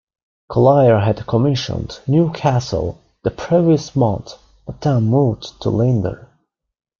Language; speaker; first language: English; non-native, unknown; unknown